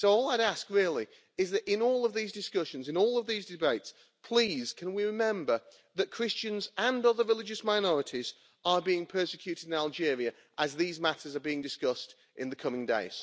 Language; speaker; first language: English; native; English